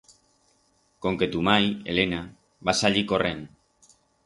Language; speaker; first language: Aragonese; non-native, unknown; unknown